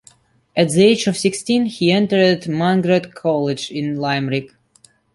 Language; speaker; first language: English; non-native, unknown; Russian